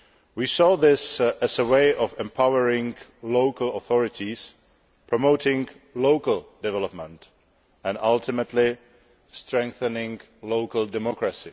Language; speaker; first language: English; non-native, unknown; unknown